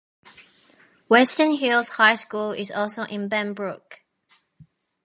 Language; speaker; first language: English; native; English